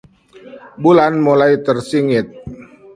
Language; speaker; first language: Indonesian; native; Indonesian